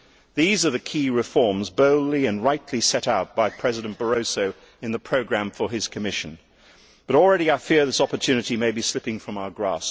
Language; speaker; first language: English; native; English